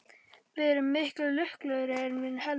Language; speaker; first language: Icelandic; non-native, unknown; Polish